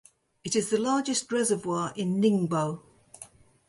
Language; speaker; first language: English; native; English